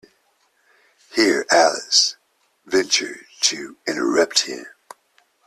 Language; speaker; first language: English; native; English